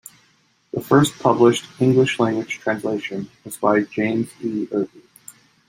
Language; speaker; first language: English; native; English